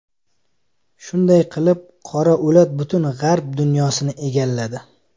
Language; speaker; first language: Uzbek; native; Uzbek